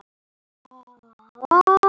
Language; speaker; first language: Icelandic; native; Icelandic